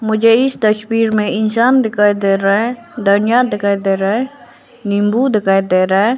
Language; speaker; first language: Hindi; non-native, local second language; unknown